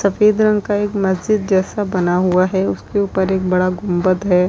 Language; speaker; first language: Hindi; native; Hindi